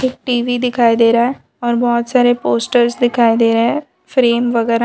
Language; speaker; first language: Hindi; non-native, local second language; Gujarati